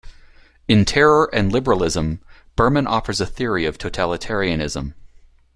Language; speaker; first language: English; native; English